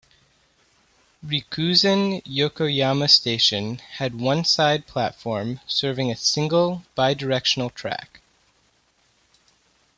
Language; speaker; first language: English; native; English